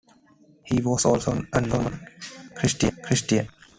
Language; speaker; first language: English; non-native, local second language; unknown